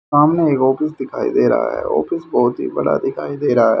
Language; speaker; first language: Hindi; native; Hindi